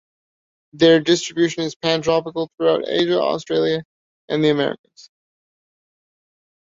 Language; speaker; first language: English; native; English